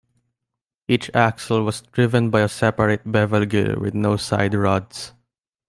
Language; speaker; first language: English; non-native, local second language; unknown